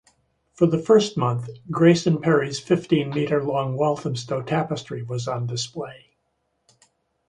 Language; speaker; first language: English; native; English